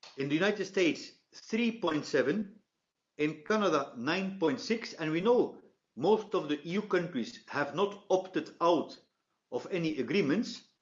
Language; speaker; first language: English; non-native, fluent; Dutch